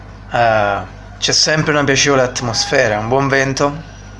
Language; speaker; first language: Italian; native; Italian